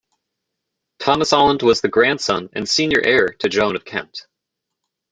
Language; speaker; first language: English; native; English